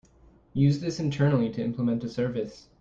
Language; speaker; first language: English; native; English